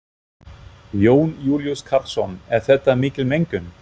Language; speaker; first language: Icelandic; non-native, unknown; German